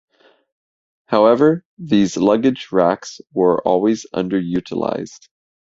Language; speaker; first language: English; native; English